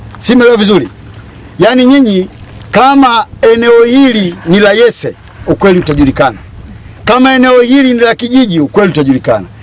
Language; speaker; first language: Swahili; native; Swahili